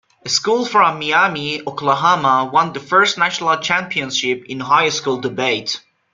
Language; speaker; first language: English; non-native, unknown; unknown